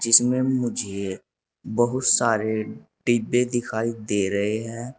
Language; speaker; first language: Hindi; native; Hindi